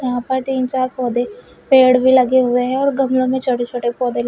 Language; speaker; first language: Hindi; native; Hindi